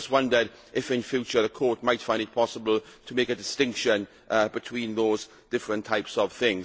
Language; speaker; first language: English; native; English